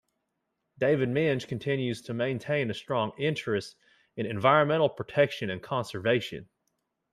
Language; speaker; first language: English; native; English